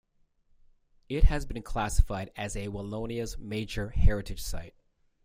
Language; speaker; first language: English; native; English